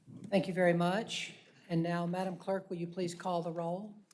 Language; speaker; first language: English; native; English